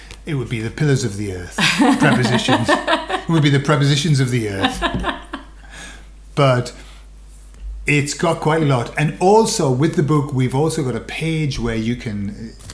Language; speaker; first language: English; native; English